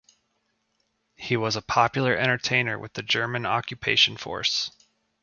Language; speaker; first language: English; native; English